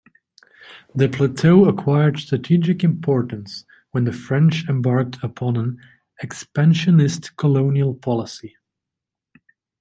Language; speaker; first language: English; native; English